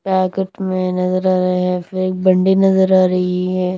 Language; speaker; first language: Hindi; non-native, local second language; Punjabi